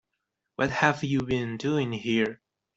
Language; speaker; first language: English; non-native, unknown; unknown